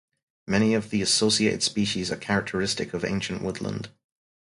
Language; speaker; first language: English; native; English